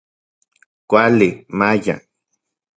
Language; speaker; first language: Central Puebla Nahuatl; non-native, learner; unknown